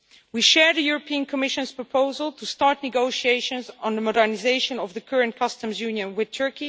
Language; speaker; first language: English; non-native, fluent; Dutch